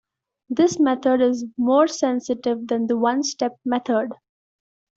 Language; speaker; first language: English; non-native, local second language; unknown